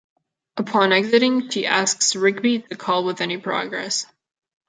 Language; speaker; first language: English; non-native, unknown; Catalan